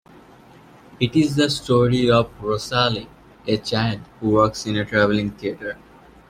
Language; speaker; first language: English; native; English